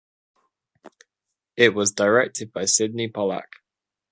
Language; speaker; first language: English; native; English